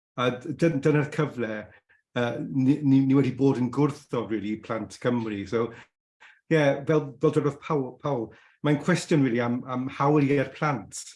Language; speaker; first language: Welsh; non-native, local second language; English